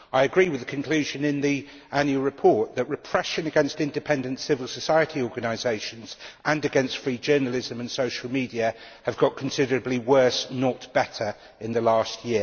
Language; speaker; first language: English; native; English